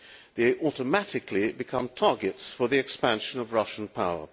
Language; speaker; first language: English; non-native, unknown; Hungarian